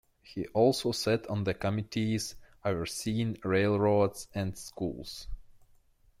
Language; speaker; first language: English; non-native, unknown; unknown